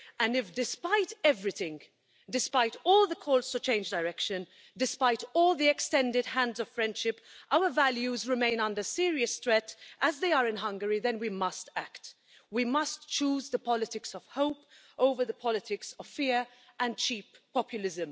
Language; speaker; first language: English; non-native, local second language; Maltese